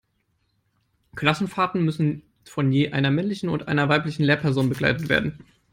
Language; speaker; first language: English; non-native, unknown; German